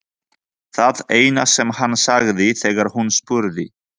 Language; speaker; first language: Icelandic; non-native, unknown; Polish